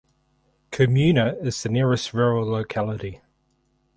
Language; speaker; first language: English; native; English